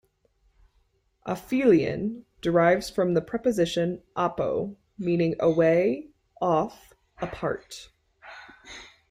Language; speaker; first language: English; native; English